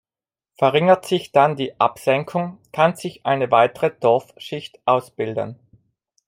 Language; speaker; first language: German; non-native, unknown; Italian